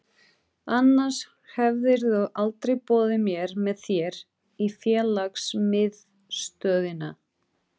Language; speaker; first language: Icelandic; non-native, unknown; Portuguese